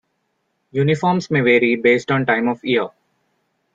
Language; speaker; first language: English; non-native, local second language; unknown